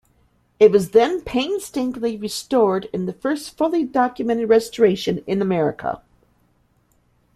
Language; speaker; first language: English; native; English